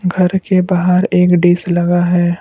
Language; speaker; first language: Hindi; non-native, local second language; Assamese